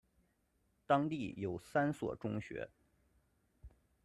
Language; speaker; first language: Chinese; native; Chinese